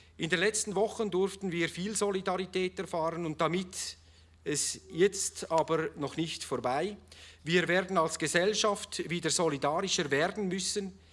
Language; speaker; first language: German; native; German